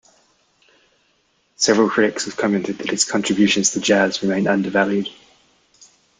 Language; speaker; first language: English; native; English